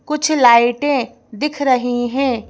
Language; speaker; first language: Hindi; native; Hindi